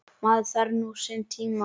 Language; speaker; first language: Icelandic; native; Icelandic